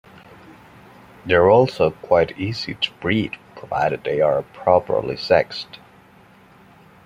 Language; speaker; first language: English; non-native, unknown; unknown